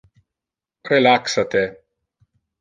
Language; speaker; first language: Interlingua; non-native, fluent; Italian